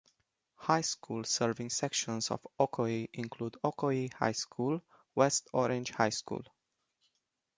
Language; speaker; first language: English; non-native, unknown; Romanian